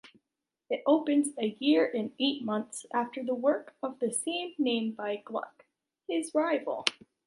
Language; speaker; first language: English; native; English